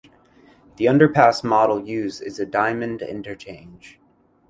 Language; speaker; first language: English; native; English